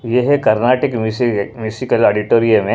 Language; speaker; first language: Hindi; non-native, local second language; Punjabi